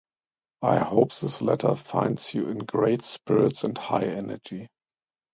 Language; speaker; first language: English; non-native, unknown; German